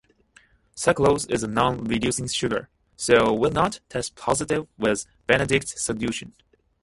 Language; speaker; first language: English; non-native, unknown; Japanese